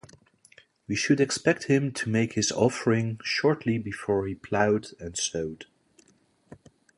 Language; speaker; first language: English; non-native, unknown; Dutch